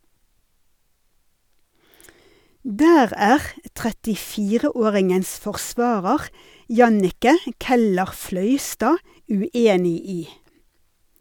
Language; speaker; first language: Norwegian; native; Norwegian